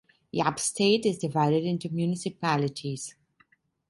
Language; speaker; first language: English; non-native, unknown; Italian